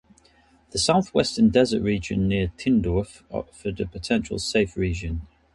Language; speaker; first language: English; native; English